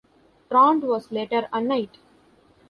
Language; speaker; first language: English; non-native, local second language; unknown